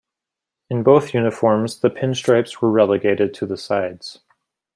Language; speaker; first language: English; native; English